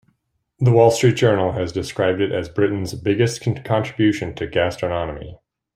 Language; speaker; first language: English; native; English